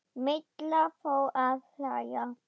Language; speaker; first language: Icelandic; non-native, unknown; German